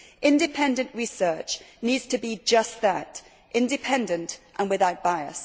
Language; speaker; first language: English; native; English